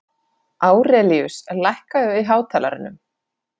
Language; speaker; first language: Icelandic; non-native, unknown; Finnish